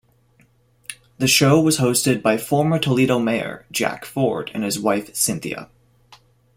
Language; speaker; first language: English; native; English